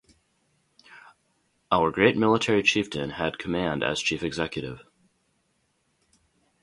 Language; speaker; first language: English; native; English